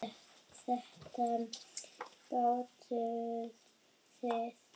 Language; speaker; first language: Icelandic; native; Icelandic